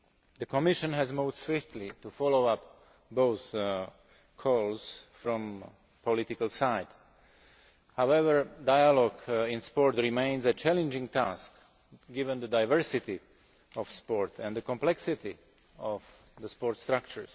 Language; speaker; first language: English; non-native, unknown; Slovak